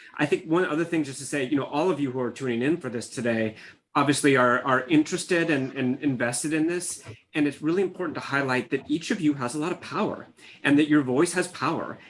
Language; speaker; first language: English; native; English